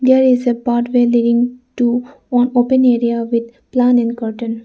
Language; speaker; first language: English; non-native, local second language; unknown